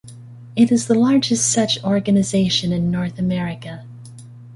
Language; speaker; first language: English; native; English